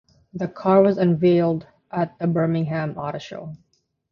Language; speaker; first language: English; non-native, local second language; Filipino